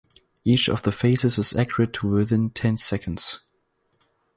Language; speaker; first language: English; non-native, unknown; German